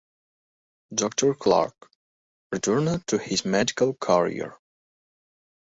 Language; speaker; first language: English; non-native, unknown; Uzbek